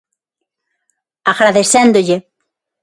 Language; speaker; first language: Galician; non-native, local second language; Spanish